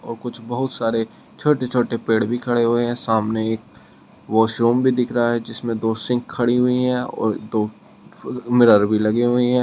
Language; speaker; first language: Hindi; native; Hindi